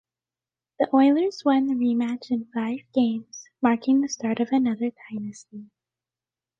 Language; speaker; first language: English; native; English